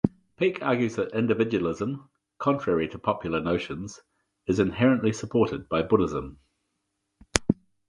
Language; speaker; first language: English; native; English